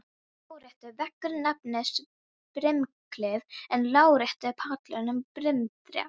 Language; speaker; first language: Icelandic; non-native, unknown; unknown